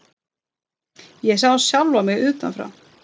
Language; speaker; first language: Icelandic; non-native, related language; Swedish